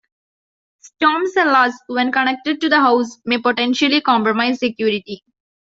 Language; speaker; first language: English; non-native, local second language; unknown